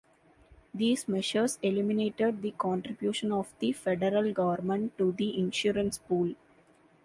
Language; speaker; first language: English; non-native, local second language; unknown